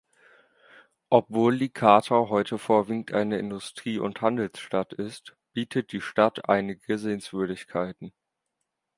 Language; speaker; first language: German; native; German